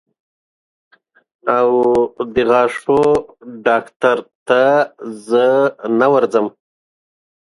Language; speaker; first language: English; non-native, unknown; Pashto